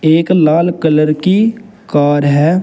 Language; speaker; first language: Hindi; native; Hindi